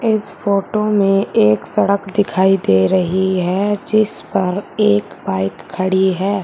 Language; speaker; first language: Hindi; native; Hindi